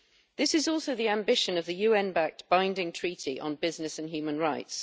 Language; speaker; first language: English; native; English